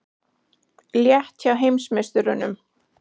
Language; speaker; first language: Icelandic; native; Icelandic